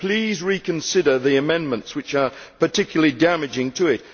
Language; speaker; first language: English; native; English